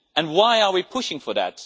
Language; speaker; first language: English; non-native, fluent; Dutch